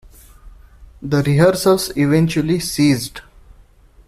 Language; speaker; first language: English; non-native, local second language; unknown